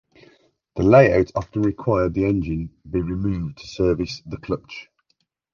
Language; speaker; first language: English; native; English